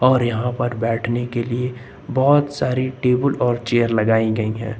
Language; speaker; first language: Hindi; native; Hindi